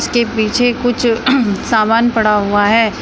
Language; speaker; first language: Hindi; native; Hindi